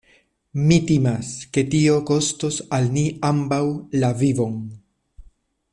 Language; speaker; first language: Esperanto; non-native, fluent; Spanish